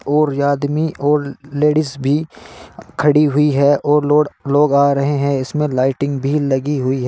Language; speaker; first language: Hindi; native; Hindi